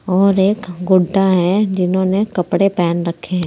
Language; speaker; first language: Hindi; native; Hindi